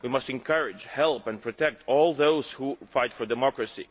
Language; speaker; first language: English; non-native, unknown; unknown